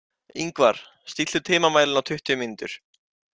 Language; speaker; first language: Icelandic; native; Icelandic